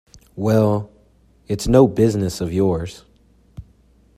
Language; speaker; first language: English; native; English